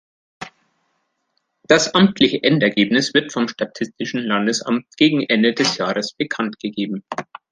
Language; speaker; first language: German; native; German